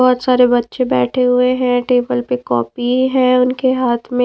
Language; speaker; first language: Hindi; non-native, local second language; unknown